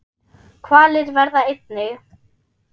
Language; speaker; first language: Icelandic; non-native, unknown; German